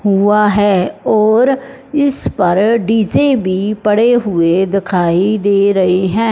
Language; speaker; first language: Hindi; non-native, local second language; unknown